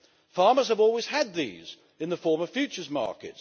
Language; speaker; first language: English; native; English